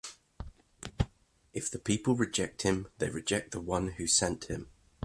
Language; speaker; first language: English; native; English